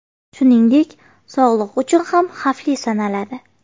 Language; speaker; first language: Uzbek; native; Uzbek